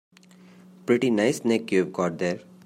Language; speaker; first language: English; non-native, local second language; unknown